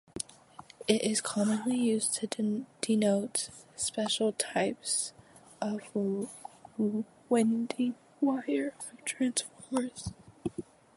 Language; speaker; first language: English; native; English